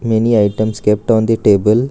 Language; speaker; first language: English; non-native, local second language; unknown